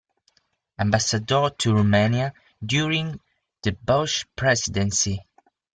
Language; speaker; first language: English; non-native, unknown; Italian